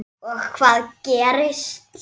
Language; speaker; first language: Icelandic; native; Icelandic